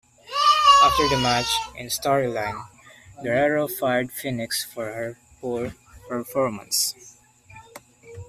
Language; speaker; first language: English; non-native, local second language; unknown